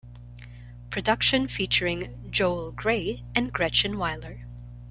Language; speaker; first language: English; non-native, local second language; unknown